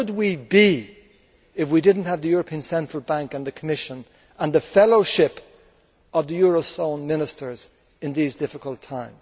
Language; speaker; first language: English; native; English